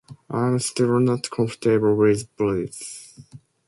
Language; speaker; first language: English; non-native, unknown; Japanese